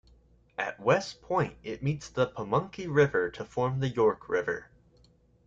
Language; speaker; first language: English; native; English